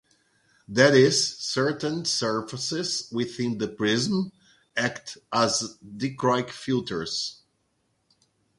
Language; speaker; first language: English; non-native, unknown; Portuguese